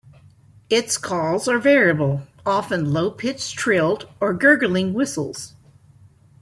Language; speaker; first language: English; native; English